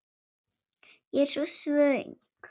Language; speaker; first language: Icelandic; non-native, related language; Swedish